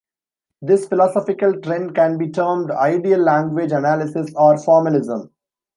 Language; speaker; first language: English; non-native, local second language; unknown